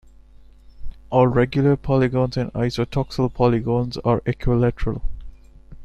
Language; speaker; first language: English; non-native, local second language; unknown